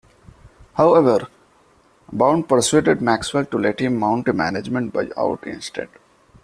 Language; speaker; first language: English; non-native, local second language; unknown